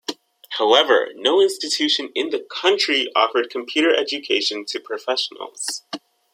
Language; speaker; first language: English; native; English